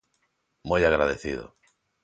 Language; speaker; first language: Galician; non-native, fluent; Spanish